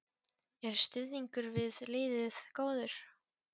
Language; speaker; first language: Icelandic; non-native, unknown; Polish